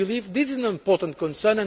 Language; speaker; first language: English; non-native, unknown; Portuguese